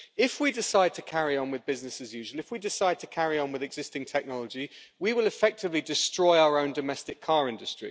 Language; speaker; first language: English; native; English